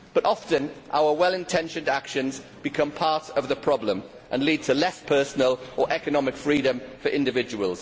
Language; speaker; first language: English; native; English